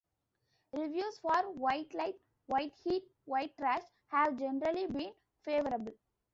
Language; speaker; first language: English; non-native, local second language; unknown